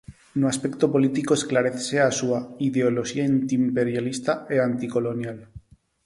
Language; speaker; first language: Galician; non-native, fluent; Spanish